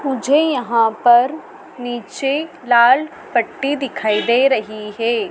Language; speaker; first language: Hindi; native; Hindi